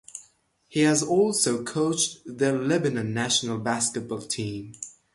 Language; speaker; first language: English; non-native, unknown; Persian